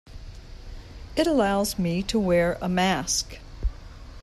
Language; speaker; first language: English; native; English